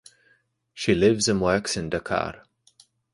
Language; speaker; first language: English; native; English